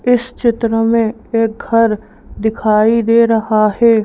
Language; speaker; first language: Hindi; native; Hindi